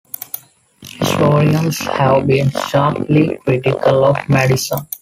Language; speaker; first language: English; non-native, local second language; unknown